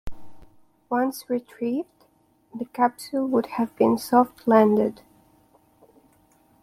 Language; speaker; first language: English; non-native, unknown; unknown